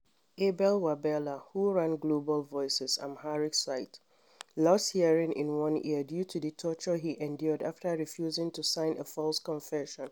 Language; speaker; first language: English; non-native, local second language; Hausa